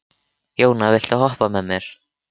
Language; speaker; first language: Icelandic; native; Icelandic